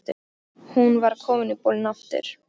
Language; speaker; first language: Icelandic; non-native, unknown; Polish